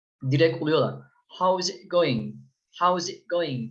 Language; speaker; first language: English; non-native, fluent; Turkish